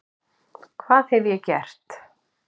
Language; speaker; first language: Icelandic; native; Icelandic